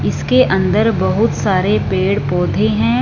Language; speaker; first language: Hindi; non-native, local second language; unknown